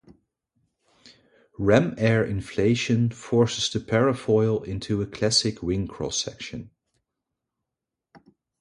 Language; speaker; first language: English; non-native, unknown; Dutch